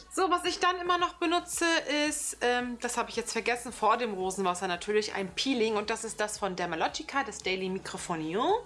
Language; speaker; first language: German; early bilingual, other home language; Turkish